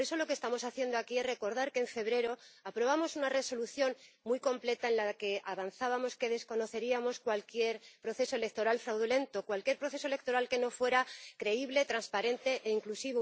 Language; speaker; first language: Spanish; native; Spanish